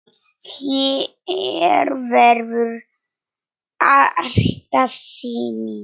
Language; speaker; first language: Icelandic; non-native, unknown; Polish